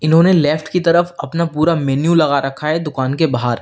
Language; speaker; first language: Hindi; native; Hindi